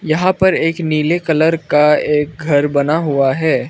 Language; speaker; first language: Hindi; non-native, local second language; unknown